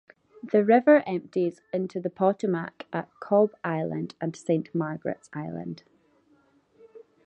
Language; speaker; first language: English; native; English